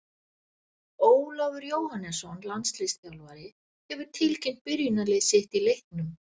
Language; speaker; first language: Icelandic; native; Icelandic